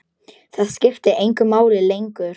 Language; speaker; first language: Icelandic; non-native, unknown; Polish